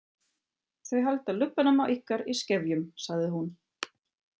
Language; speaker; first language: Icelandic; non-native, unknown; German